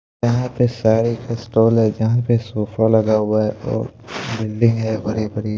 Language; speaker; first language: Hindi; native; Hindi